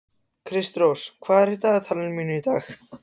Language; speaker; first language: Icelandic; non-native, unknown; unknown